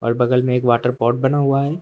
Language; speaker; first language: Hindi; native; Hindi